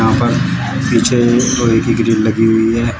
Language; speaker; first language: Hindi; native; Hindi